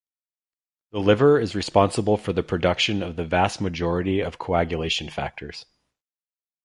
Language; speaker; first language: English; native; English